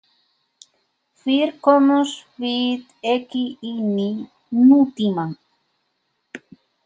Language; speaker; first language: Icelandic; non-native, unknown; Spanish